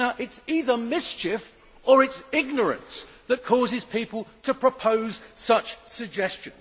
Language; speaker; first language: English; native; English